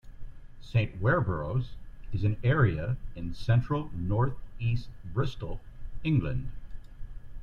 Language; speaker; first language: English; native; English